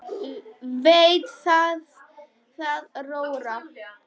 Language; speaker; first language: Icelandic; non-native, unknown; Polish